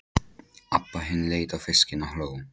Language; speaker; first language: Icelandic; non-native, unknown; Polish